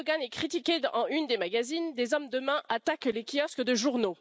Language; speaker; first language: French; native; French